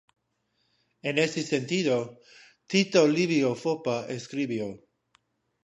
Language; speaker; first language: Spanish; non-native, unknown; English